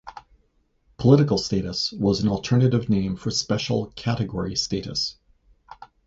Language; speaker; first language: English; native; English